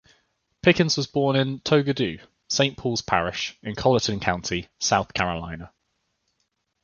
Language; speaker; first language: English; native; English